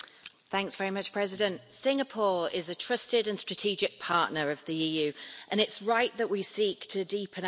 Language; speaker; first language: English; native; English